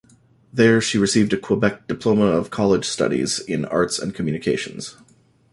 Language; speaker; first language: English; native; English